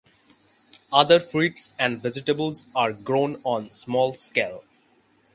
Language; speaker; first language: English; non-native, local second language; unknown